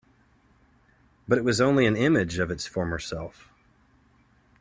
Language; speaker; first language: English; native; English